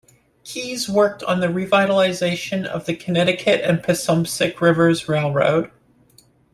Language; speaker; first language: English; native; English